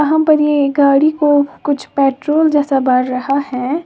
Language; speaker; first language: Hindi; native; Hindi